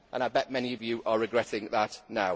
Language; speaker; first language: English; native; English